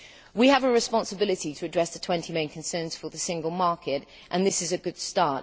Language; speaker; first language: English; native; English